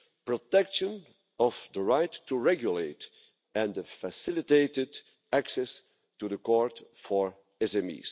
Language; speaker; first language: English; non-native, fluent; Dutch